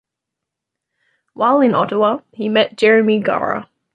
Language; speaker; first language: English; native; English